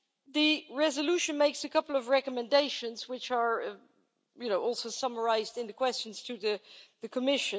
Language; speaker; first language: English; non-native, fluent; Dutch